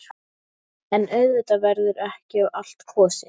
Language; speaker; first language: Icelandic; native; Icelandic